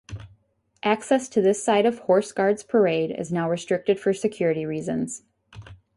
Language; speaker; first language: English; native; English